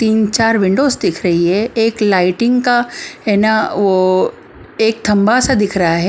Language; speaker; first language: Hindi; non-native, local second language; Punjabi